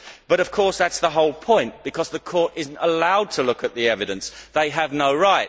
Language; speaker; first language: English; native; English